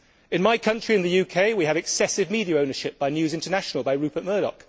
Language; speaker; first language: English; native; English